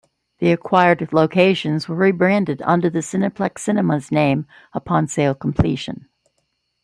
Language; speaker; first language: English; native; English